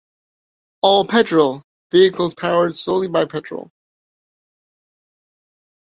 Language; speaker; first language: English; native; English